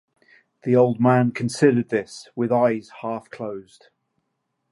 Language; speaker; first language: English; native; English